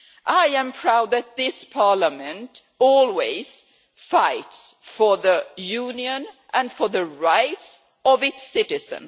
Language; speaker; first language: English; non-native, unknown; Swedish